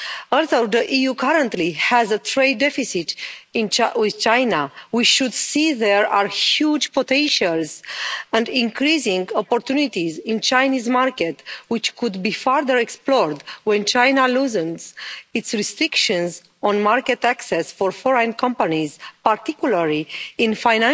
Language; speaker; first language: English; non-native, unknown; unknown